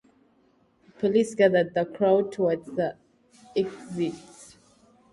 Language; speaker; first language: English; native; English